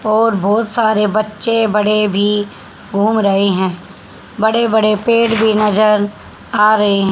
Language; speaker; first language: Hindi; native; Hindi